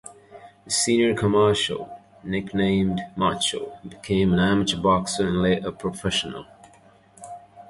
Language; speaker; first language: English; native; English